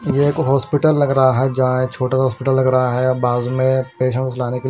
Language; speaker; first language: Hindi; non-native, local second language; Punjabi